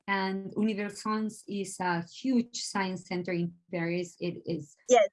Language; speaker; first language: English; non-native, fluent; Spanish